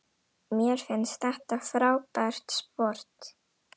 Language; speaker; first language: Icelandic; non-native, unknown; Indonesian